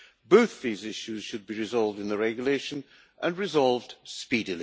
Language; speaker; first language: English; non-native, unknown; Hungarian